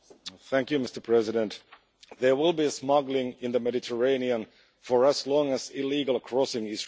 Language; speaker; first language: English; non-native, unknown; Finnish